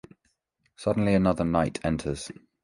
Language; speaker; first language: English; native; English